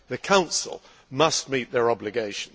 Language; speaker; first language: English; native; English